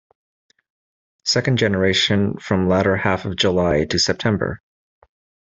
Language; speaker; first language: English; native; English